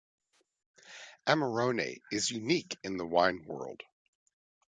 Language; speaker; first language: English; native; English